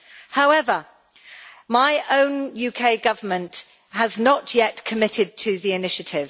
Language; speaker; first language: English; native; English